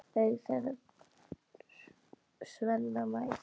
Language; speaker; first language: Icelandic; native; Icelandic